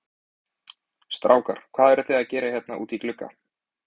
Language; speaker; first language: Icelandic; native; Icelandic